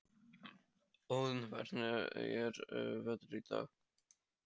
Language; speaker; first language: Icelandic; non-native, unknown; Polish